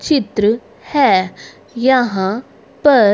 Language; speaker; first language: Hindi; native; Hindi